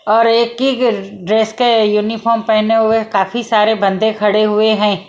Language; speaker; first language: Hindi; non-native, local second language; Punjabi